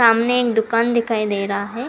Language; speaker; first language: Hindi; non-native, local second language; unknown